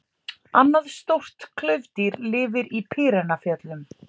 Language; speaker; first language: Icelandic; native; Icelandic